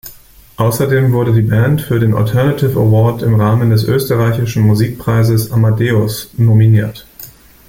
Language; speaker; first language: German; native; German